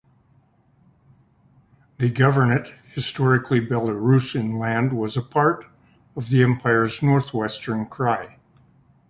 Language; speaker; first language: English; native; English